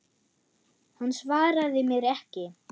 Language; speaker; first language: Icelandic; non-native, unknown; German